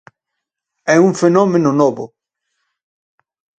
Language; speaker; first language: Galician; native; Galician